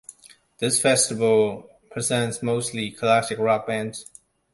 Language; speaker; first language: English; non-native, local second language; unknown